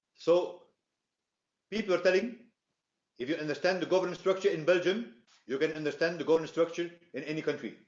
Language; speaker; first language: English; non-native, fluent; Dutch